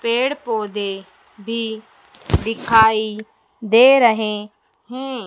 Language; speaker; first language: Hindi; native; Hindi